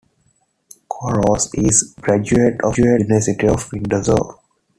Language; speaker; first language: English; non-native, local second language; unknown